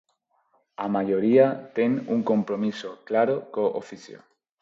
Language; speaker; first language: Galician; non-native, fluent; Spanish